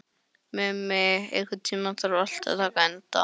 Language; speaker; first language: Icelandic; non-native, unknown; English